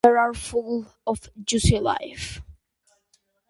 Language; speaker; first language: English; non-native, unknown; Armenian